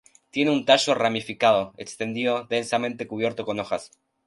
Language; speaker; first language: Spanish; native; Spanish